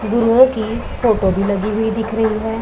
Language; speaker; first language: Hindi; non-native, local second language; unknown